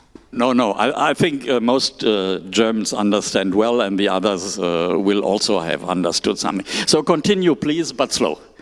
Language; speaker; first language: English; non-native, fluent; German